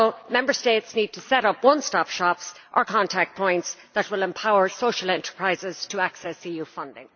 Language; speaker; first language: English; native; English